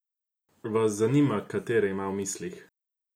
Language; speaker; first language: Slovenian; non-native, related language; Croatian